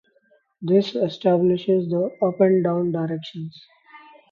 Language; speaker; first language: English; non-native, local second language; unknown